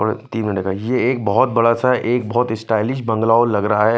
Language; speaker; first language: Hindi; non-native, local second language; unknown